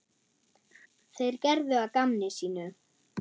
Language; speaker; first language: Icelandic; non-native, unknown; German